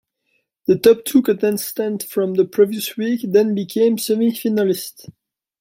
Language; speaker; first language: English; non-native, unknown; French